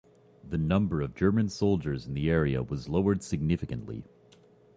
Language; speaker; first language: English; native; English